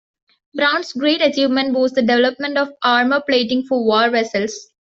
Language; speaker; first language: English; non-native, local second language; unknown